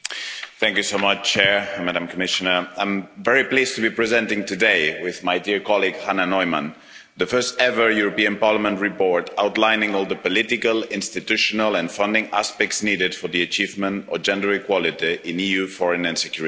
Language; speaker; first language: English; non-native, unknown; Spanish